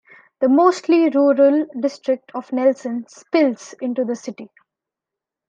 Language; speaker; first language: English; non-native, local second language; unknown